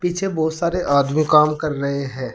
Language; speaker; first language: Hindi; native; Hindi